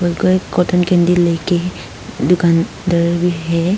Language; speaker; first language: Hindi; non-native, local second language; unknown